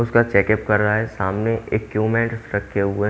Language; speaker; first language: Hindi; native; Hindi